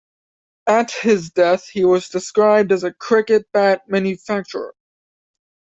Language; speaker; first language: English; native; English